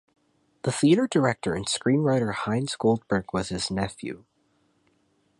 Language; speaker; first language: English; native; English